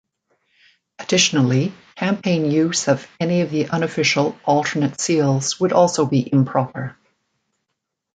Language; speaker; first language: English; native; English